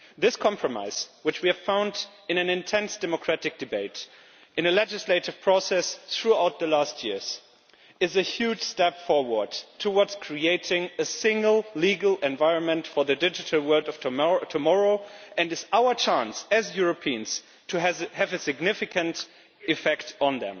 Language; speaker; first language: English; non-native, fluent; German